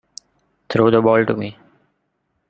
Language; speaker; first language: English; non-native, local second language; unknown